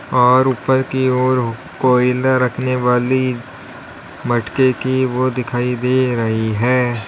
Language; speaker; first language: Hindi; native; Hindi